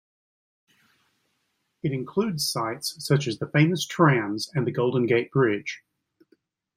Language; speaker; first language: English; native; English